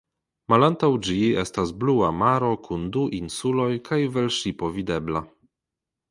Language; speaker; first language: Esperanto; non-native, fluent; Polish